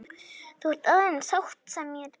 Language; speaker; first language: Icelandic; native; Icelandic